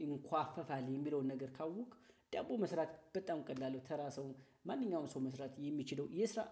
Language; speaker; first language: Amharic; native; Amharic